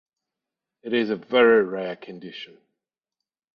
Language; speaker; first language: English; non-native, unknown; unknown